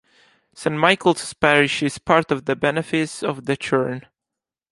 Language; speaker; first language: English; non-native, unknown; Italian